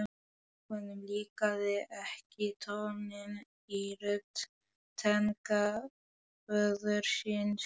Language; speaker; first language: Icelandic; non-native, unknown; Polish